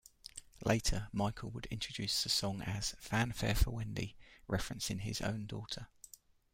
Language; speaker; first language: English; native; English